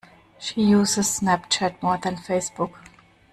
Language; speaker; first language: English; non-native, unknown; German